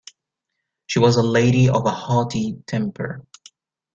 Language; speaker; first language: English; native; English